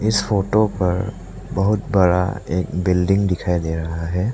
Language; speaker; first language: Hindi; non-native, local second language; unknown